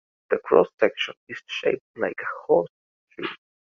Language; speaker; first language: English; native; English